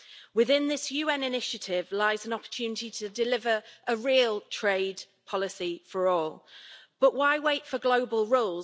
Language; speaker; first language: English; native; English